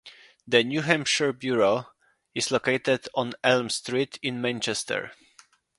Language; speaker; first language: English; non-native, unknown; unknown